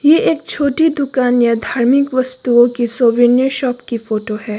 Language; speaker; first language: Hindi; non-native, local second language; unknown